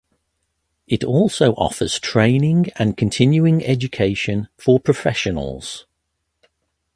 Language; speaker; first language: English; native; English